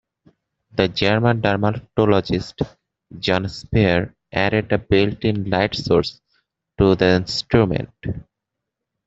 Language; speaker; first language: English; native; English